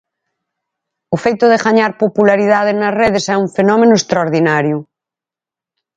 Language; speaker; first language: Galician; native; Galician